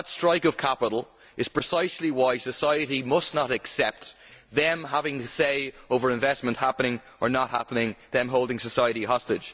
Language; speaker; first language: English; native; English